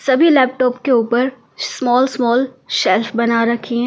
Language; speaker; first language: Hindi; native; Hindi